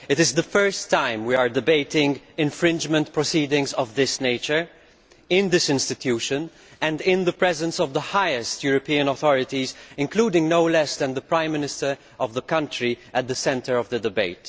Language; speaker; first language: English; non-native, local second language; Maltese